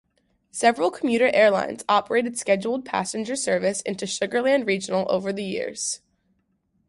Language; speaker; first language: English; native; English